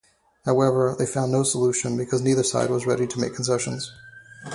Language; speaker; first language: English; native; English